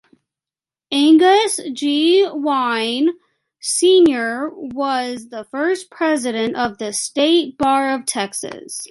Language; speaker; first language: English; native; English